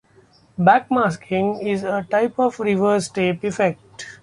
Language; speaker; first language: English; non-native, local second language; Marathi